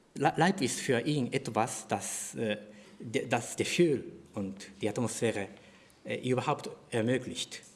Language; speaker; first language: German; non-native, fluent; Japanese